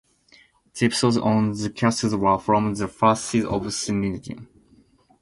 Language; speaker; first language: English; non-native, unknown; Japanese